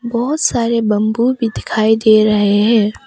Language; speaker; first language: Hindi; non-native, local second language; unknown